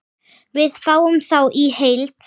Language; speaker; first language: Icelandic; native; Icelandic